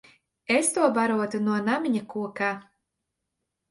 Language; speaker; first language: Latvian; native; Latvian